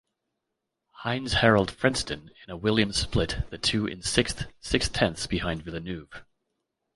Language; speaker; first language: English; native; English